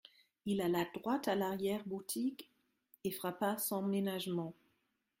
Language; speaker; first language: French; non-native, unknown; German